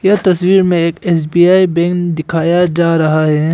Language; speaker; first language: Hindi; non-native, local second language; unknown